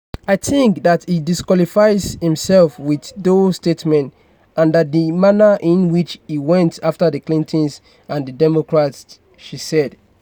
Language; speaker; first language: English; non-native, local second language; Yoruba